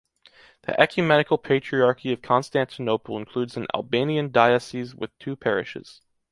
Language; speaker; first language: English; native; English